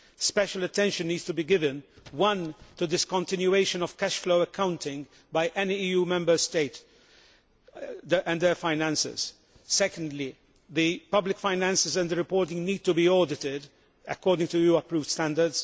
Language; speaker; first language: English; non-native, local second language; Maltese